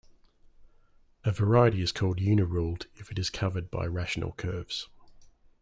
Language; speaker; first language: English; native; English